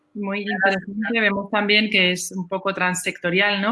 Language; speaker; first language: Spanish; native; Spanish